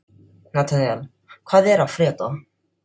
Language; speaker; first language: Icelandic; non-native, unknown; Filipino